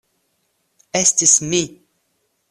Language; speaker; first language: Esperanto; non-native, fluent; Russian